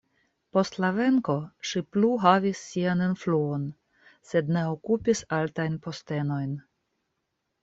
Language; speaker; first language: Esperanto; non-native, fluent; Russian